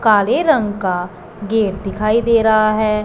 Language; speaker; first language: Hindi; non-native, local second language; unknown